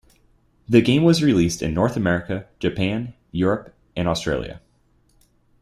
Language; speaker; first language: English; native; English